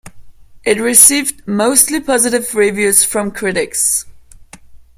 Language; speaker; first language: English; non-native, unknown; German